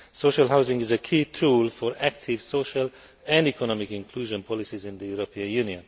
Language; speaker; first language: English; non-native, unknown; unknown